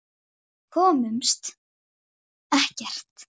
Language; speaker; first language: Icelandic; native; Icelandic